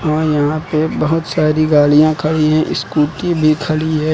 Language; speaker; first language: Hindi; native; Hindi